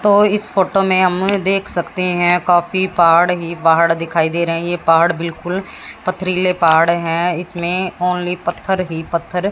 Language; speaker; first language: Hindi; native; Hindi